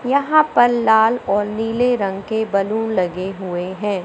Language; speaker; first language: Hindi; native; Hindi